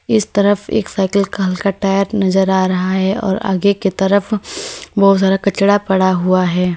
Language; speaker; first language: Hindi; native; Hindi